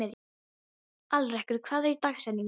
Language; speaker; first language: Icelandic; non-native, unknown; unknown